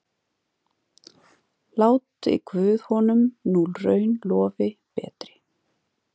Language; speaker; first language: Icelandic; native; Icelandic